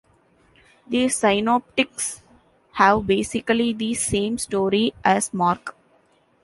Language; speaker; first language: English; non-native, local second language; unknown